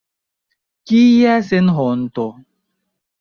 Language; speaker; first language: Esperanto; non-native, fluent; Chinese